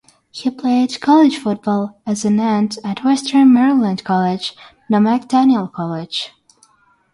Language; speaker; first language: English; non-native, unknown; Russian